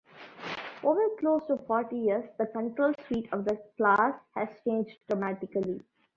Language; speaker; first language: English; non-native, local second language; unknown